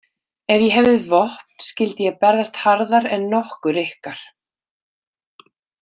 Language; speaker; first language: Icelandic; native; Icelandic